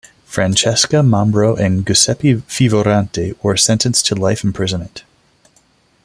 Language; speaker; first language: English; non-native, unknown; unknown